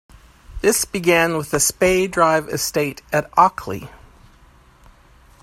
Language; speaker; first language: English; native; English